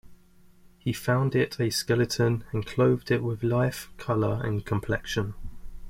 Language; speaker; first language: English; native; English